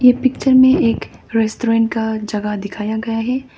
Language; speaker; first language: Hindi; non-native, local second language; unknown